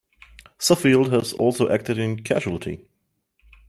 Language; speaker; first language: English; non-native, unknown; German